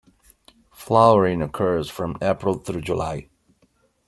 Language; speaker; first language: English; non-native, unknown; Spanish